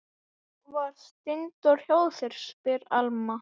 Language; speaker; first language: Icelandic; native; Icelandic